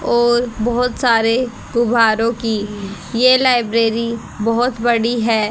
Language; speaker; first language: Hindi; native; Hindi